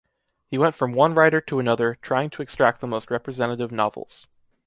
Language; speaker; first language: English; native; English